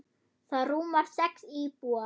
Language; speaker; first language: Icelandic; non-native, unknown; German